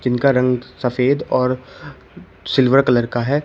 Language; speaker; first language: Hindi; native; Hindi